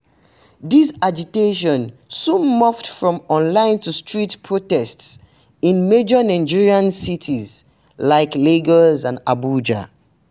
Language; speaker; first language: English; non-native, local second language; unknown